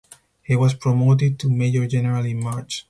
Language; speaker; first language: English; non-native, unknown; Spanish